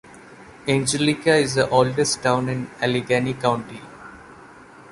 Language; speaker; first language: English; non-native, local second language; Malayalam